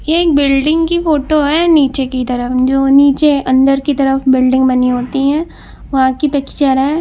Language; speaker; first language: Hindi; native; Hindi